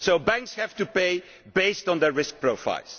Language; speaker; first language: English; non-native, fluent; Dutch